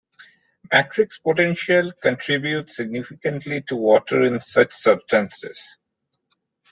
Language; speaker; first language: English; non-native, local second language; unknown